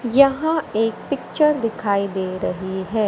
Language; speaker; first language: Hindi; native; Hindi